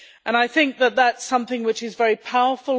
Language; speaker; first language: English; native; English